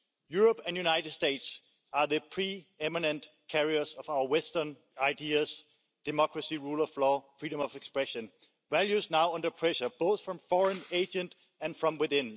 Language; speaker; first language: English; non-native, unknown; Danish